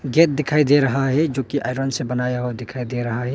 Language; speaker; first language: Hindi; non-native, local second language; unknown